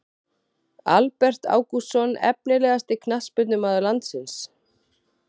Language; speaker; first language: Icelandic; native; Icelandic